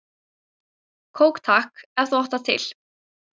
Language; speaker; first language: Icelandic; non-native, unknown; Ukrainian